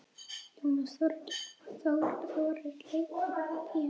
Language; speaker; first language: Icelandic; native; Icelandic